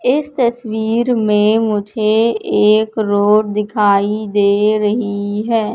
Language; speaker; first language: Hindi; native; Hindi